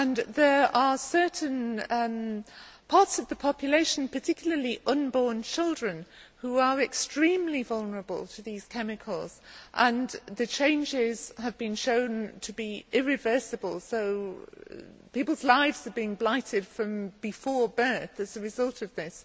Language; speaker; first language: English; native; English